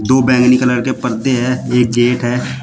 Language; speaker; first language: Hindi; native; Hindi